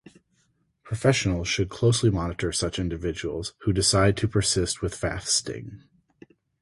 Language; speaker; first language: English; native; English